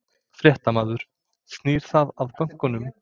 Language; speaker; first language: Icelandic; non-native, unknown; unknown